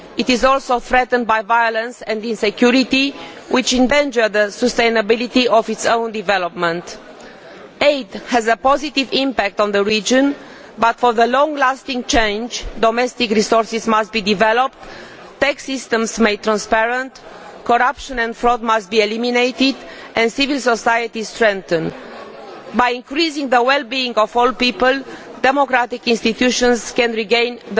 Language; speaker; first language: English; non-native, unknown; Romanian